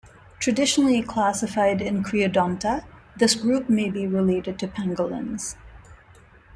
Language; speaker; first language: English; non-native, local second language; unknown